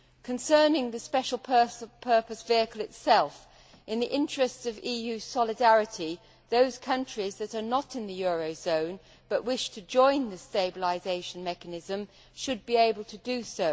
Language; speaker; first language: English; native; English